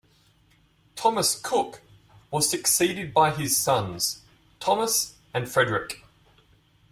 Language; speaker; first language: English; native; English